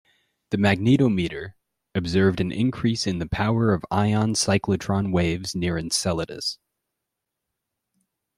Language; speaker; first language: English; native; English